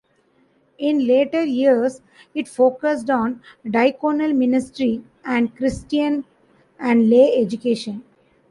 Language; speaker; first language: English; non-native, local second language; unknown